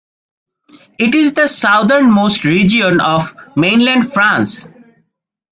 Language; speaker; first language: English; non-native, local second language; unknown